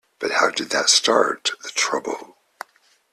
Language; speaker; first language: English; native; English